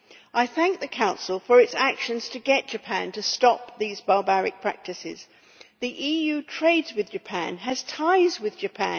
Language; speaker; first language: English; native; English